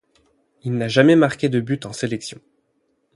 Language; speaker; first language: French; native; French